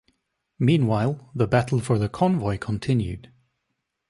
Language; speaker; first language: English; native; English